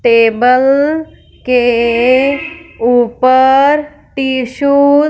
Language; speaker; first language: Hindi; non-native, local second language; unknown